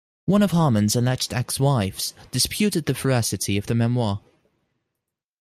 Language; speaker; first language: English; non-native, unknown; Dutch